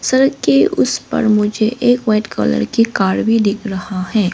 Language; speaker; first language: Hindi; non-native, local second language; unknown